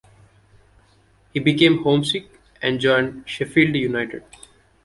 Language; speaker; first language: English; non-native, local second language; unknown